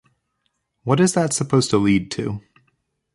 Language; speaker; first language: English; native; English